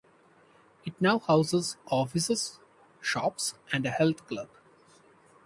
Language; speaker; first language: English; non-native, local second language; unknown